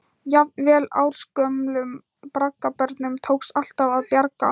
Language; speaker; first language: Icelandic; non-native, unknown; Thai